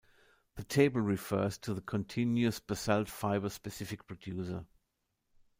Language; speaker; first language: English; non-native, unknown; German